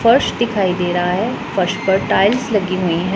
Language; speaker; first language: Hindi; non-native, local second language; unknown